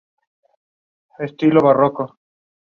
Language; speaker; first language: English; non-native, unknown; Spanish